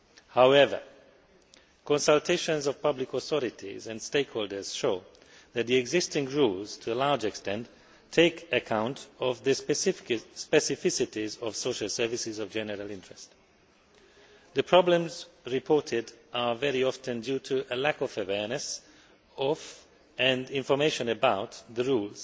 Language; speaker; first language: English; non-native, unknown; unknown